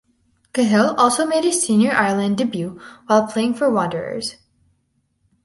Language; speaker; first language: English; native; English